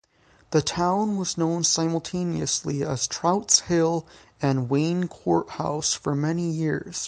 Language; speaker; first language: English; native; English